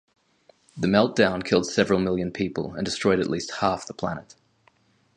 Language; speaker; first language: English; native; English